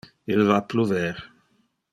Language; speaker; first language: Interlingua; non-native, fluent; Dutch